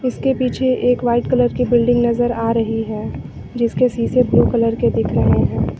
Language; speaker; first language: Hindi; native; Hindi